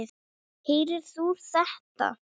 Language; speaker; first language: Icelandic; non-native, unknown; English